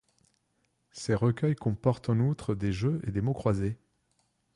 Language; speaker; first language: French; non-native, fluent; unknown